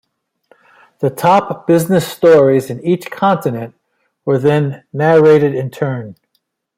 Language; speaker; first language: English; native; English